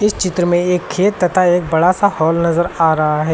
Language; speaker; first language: Hindi; native; Hindi